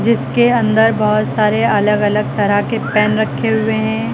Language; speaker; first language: Hindi; native; Hindi